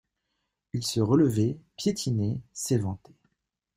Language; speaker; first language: French; native; French